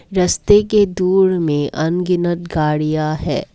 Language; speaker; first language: Hindi; non-native, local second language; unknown